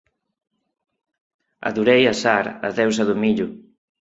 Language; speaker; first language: Galician; non-native, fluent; Spanish